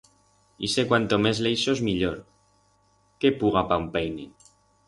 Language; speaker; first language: Aragonese; non-native, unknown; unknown